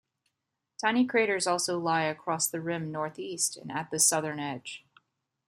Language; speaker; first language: English; native; English